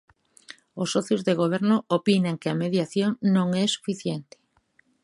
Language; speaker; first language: Galician; native; Galician